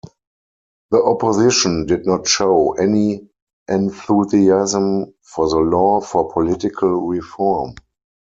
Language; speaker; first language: English; non-native, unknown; German